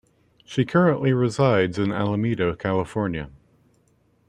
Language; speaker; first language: English; native; English